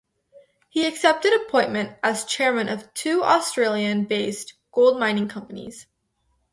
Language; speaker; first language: English; native; English